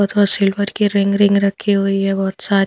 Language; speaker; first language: Hindi; non-native, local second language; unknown